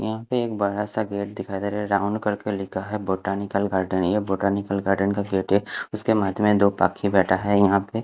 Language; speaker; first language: Hindi; non-native, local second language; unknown